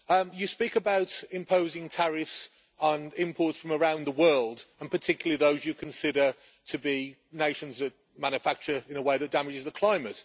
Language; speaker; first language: English; native; English